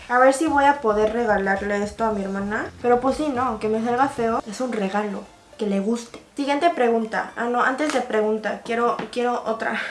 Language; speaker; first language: Spanish; early bilingual, other home language; Korean